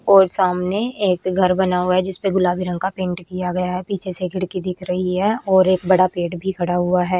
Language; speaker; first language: Hindi; native; Hindi